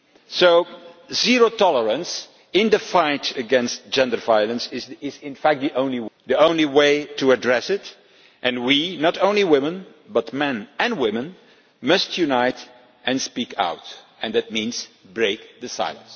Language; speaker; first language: English; non-native, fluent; Dutch